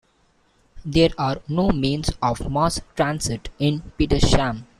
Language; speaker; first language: English; non-native, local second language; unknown